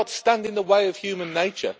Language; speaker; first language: English; native; English